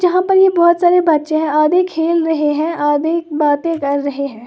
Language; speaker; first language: Hindi; native; Hindi